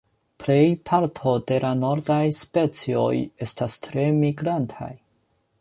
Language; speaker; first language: Esperanto; non-native, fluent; Chinese